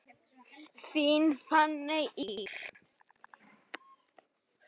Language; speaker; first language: Icelandic; native; Icelandic